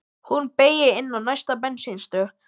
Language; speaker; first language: Icelandic; native; Icelandic